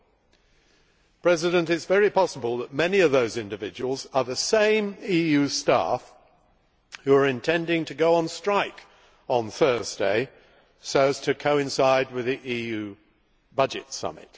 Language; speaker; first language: English; native; English